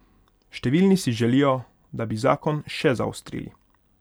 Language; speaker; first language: Slovenian; non-native, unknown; Hungarian